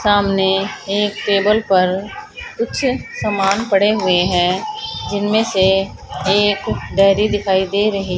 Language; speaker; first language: Hindi; native; Hindi